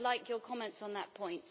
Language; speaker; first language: English; native; English